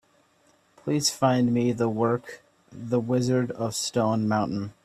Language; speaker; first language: English; native; English